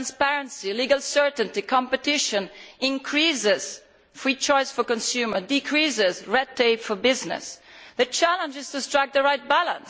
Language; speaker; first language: English; non-native, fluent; Italian